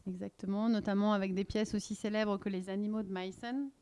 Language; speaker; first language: French; native; French